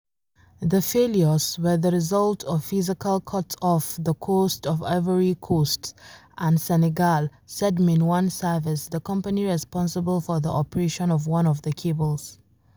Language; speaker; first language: English; non-native, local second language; Hausa